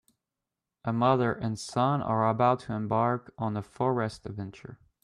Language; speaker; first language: English; native; English